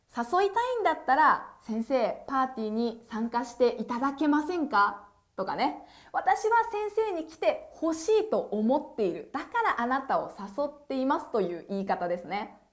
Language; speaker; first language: Japanese; native; Japanese